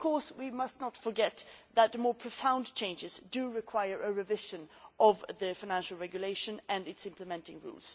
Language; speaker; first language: English; non-native, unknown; Swedish